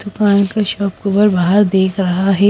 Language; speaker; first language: Hindi; non-native, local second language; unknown